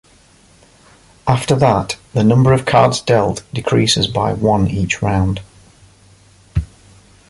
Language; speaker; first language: English; native; English